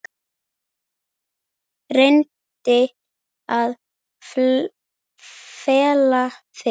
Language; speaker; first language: Icelandic; native; Icelandic